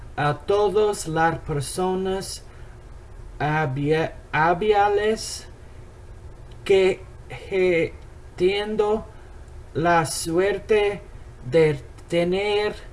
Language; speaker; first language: Spanish; non-native, learner; English